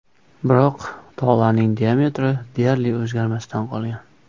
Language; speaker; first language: Uzbek; native; Uzbek